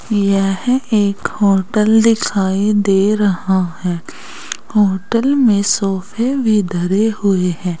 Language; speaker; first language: Hindi; native; Hindi